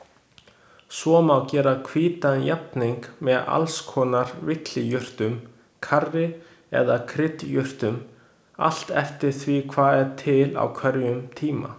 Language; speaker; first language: Icelandic; non-native, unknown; Chinese